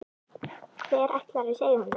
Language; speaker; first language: Icelandic; native; Icelandic